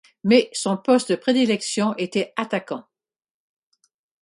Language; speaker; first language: French; non-native, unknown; English